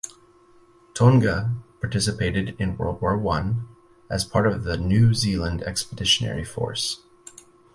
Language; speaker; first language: English; native; English